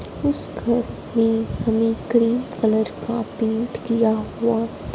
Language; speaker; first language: Hindi; non-native, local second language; Punjabi